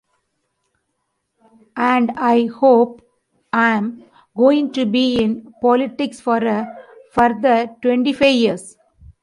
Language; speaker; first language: English; non-native, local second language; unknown